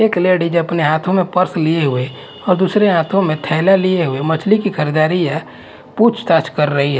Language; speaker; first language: Hindi; non-native, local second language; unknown